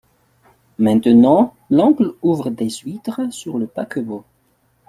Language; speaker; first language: French; non-native, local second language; Malagasy